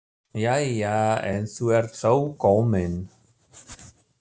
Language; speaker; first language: Icelandic; non-native, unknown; German